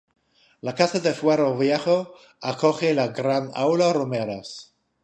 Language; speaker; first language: Spanish; non-native, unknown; English